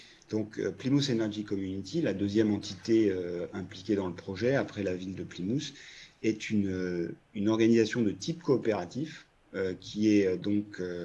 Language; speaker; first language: French; native; French